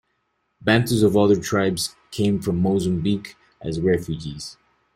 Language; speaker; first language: English; native; English